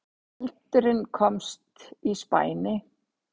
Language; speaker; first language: Icelandic; native; Icelandic